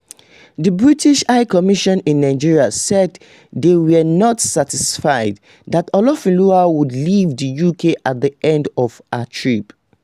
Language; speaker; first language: English; non-native, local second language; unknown